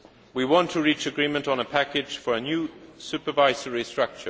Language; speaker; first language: English; non-native, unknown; Swedish